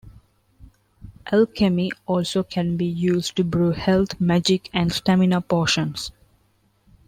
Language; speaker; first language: English; non-native, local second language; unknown